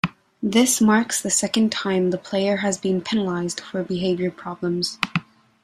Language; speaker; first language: English; non-native, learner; Spanish